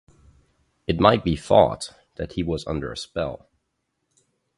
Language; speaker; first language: English; non-native, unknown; German